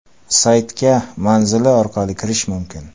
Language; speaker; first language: Uzbek; non-native, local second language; Kara-Kalpak